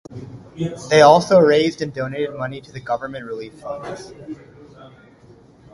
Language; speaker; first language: English; native; English